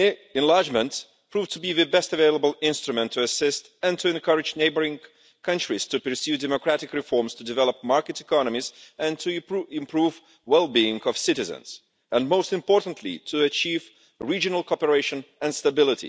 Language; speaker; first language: English; non-native, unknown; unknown